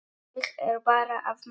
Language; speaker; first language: Icelandic; non-native, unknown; Polish